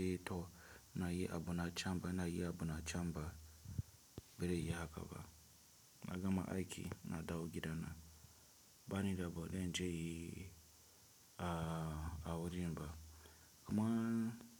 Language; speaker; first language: Hausa; non-native, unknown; Tiv